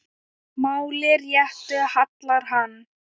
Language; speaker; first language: Icelandic; non-native, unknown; Thai